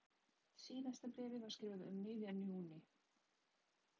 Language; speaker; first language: Icelandic; non-native, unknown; Polish